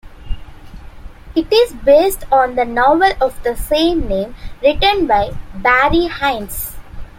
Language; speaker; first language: English; non-native, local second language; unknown